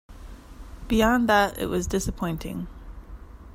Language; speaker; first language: English; native; English